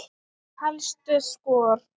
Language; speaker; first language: Icelandic; non-native, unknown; Thai